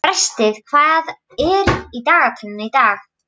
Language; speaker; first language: Icelandic; non-native, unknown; Polish